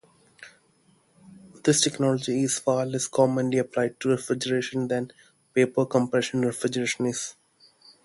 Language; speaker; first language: English; non-native, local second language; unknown